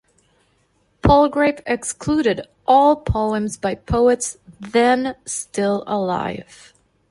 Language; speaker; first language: English; non-native, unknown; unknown